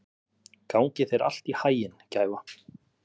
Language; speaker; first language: Icelandic; native; Icelandic